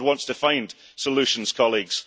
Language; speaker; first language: English; early bilingual, heritage; English